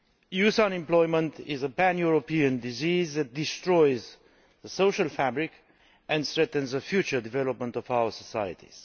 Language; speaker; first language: English; non-native, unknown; Romanian